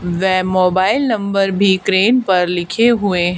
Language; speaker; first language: Hindi; native; Hindi